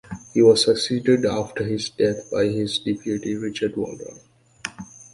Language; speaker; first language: English; native; English